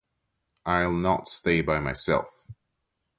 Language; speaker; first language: English; non-native, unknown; French